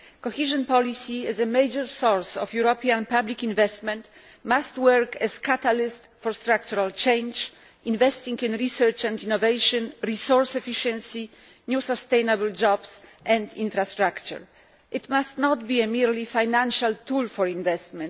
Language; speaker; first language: English; non-native, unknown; Polish